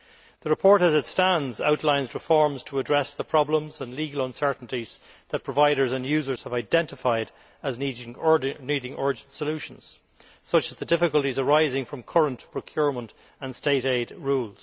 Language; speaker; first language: English; native; English